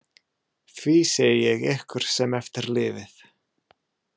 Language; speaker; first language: Icelandic; non-native, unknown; English